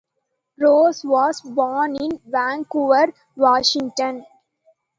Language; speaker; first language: English; non-native, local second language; Tamil